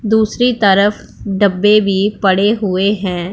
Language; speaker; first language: Hindi; non-native, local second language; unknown